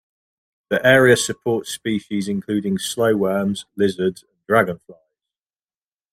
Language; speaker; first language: English; native; English